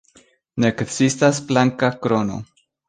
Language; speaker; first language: Esperanto; non-native, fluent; Spanish